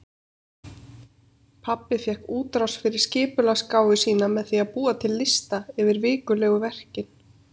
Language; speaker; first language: Icelandic; native; Icelandic